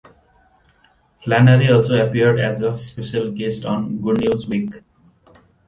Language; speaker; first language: English; non-native, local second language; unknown